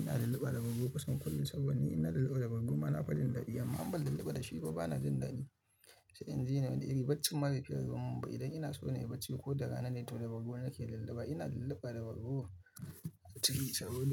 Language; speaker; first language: Hausa; native; Hausa